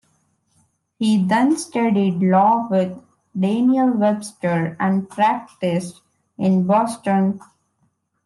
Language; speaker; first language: English; non-native, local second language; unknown